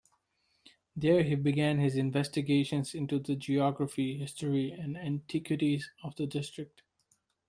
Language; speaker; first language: English; non-native, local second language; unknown